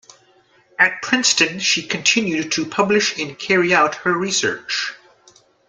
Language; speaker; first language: English; native; English